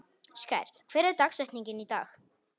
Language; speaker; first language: Icelandic; non-native, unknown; Polish